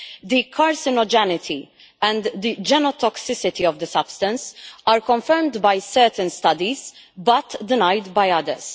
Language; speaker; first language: English; non-native, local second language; Maltese